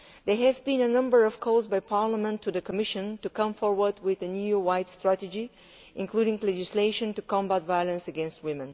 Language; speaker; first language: English; non-native, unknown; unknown